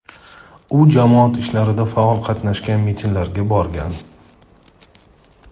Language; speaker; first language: Uzbek; non-native, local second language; Russian